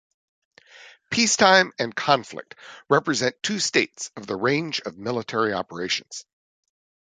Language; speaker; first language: English; native; English